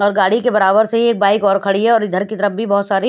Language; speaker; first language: Hindi; native; Hindi